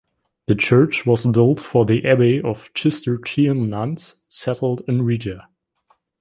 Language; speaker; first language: English; non-native, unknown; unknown